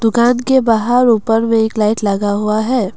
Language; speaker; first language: Hindi; non-native, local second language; Assamese